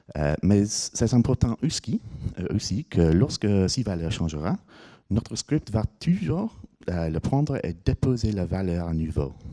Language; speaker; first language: French; non-native, fluent; English